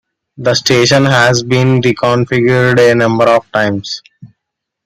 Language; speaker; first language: English; non-native, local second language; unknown